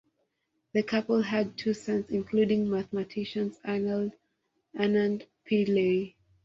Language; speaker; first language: English; non-native, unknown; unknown